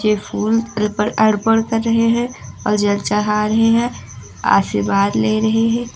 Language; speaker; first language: Hindi; native; Hindi